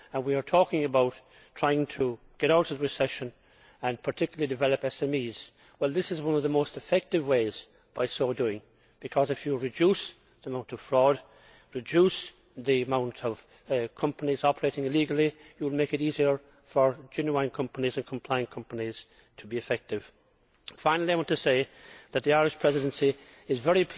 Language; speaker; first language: English; native; English